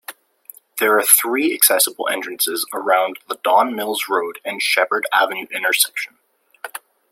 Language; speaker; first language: English; native; English